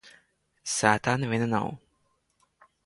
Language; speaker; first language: Latvian; native; Latvian